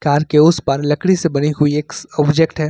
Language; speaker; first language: Hindi; native; Hindi